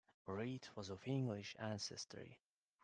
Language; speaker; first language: English; non-native, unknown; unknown